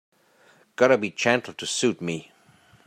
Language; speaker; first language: English; native; English